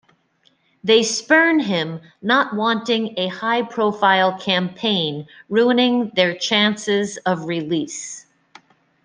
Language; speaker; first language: English; native; English